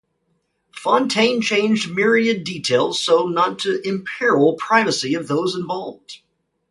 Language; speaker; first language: English; native; English